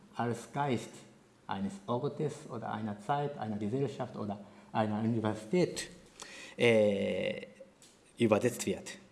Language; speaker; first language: German; non-native, fluent; Japanese